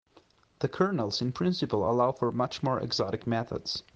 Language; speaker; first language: English; non-native, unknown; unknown